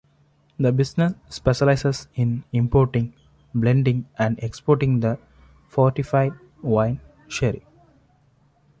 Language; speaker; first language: English; non-native, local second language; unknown